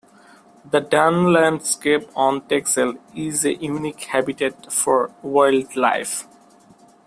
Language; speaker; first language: English; non-native, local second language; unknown